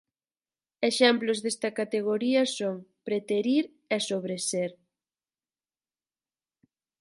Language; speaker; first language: Galician; native; Galician